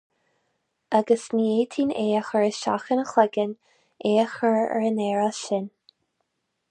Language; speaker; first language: Irish; non-native, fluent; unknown